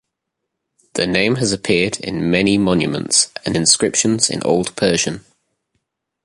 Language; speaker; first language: English; native; English